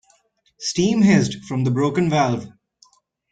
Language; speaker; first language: English; non-native, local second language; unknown